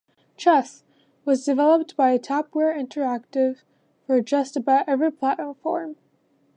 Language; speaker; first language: English; native; English